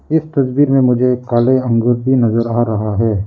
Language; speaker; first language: Hindi; early bilingual, other home language; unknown